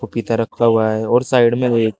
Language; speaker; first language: Hindi; native; Hindi